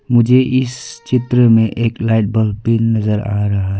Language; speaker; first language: Hindi; non-native, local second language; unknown